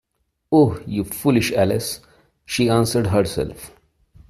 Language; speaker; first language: English; non-native, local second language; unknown